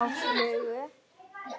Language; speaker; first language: Icelandic; non-native, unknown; Polish